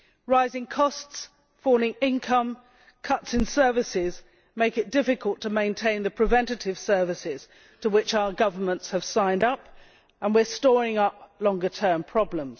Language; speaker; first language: English; native; English